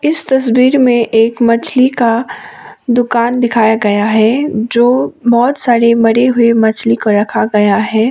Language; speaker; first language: Hindi; non-native, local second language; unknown